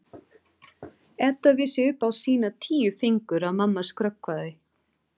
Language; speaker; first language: Icelandic; non-native, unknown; Portuguese